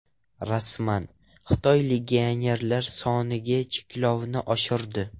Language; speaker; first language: Uzbek; non-native, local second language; Russian